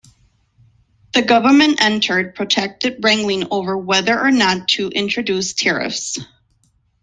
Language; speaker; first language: English; non-native, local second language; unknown